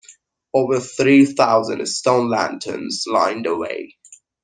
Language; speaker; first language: English; non-native, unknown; Persian